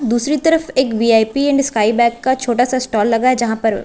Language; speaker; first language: Hindi; native; Hindi